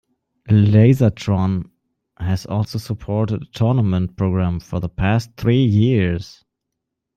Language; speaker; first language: English; non-native, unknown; German